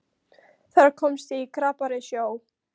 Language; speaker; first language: Icelandic; non-native, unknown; Polish